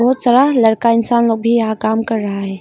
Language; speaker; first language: Hindi; non-native, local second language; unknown